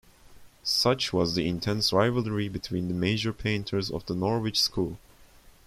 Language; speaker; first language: English; non-native, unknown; Turkish